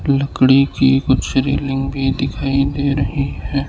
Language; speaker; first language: Hindi; non-native, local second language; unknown